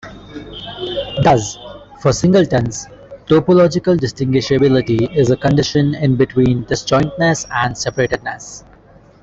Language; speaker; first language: English; non-native, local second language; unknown